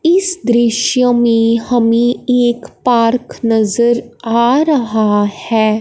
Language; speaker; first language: Hindi; non-native, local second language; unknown